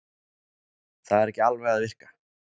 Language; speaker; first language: Icelandic; native; Icelandic